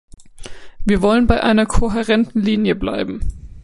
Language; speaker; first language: German; native; German